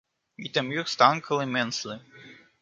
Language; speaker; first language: English; non-native, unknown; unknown